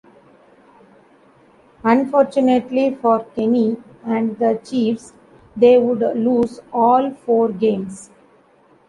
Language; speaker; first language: English; non-native, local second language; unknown